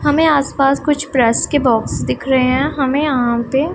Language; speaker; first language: Hindi; non-native, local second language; Punjabi